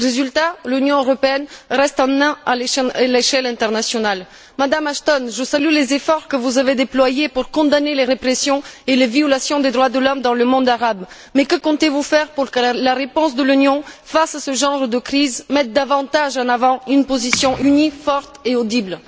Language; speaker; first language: French; non-native, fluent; Bulgarian